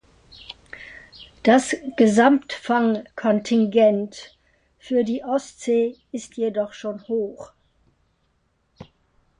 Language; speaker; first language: German; native; German